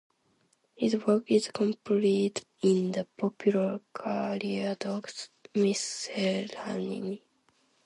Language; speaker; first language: English; non-native, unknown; Japanese